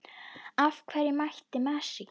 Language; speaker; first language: Icelandic; native; Icelandic